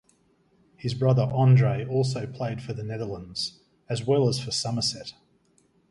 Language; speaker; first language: English; native; English